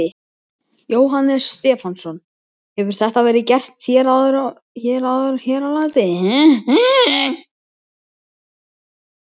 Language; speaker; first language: Icelandic; native; Icelandic